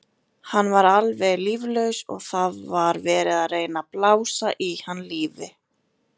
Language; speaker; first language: Icelandic; native; Icelandic